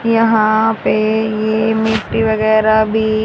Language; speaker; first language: Hindi; native; Hindi